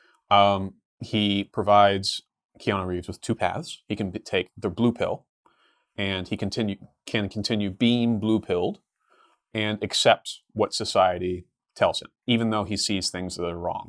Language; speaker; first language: English; native; English